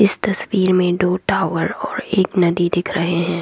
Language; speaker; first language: Hindi; non-native, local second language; Assamese